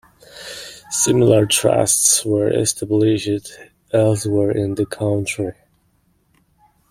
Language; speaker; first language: English; non-native, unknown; Mongolian